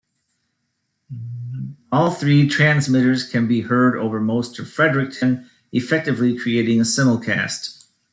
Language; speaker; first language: English; native; English